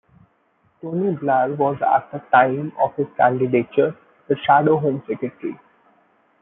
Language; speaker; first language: English; non-native, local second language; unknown